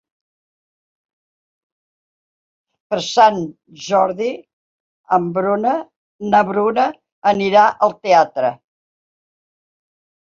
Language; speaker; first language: Catalan; non-native, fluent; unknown